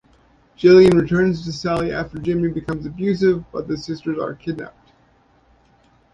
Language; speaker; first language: English; native; English